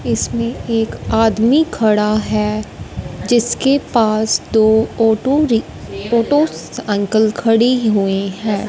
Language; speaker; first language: Hindi; non-native, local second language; Punjabi